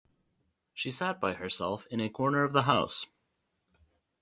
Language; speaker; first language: English; native; English